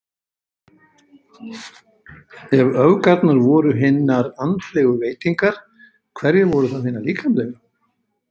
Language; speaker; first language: Icelandic; native; Icelandic